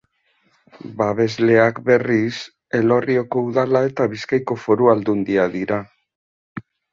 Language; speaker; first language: Basque; native; Basque